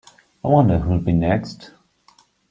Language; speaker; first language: English; non-native, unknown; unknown